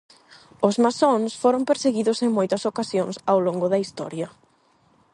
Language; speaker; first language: Galician; non-native, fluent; Spanish